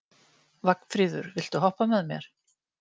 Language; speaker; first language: Icelandic; native; Icelandic